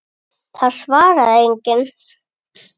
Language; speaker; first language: Icelandic; native; Icelandic